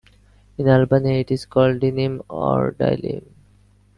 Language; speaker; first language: English; non-native, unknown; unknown